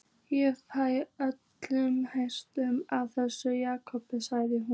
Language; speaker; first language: Icelandic; native; Icelandic